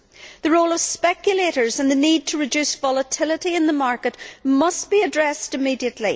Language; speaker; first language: English; native; English